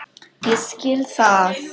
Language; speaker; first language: Icelandic; non-native, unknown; Polish